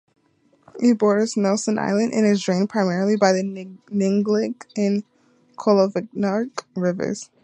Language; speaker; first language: English; native; English